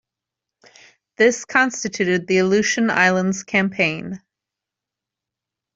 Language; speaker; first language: English; native; English